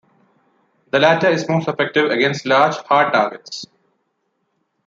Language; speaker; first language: English; non-native, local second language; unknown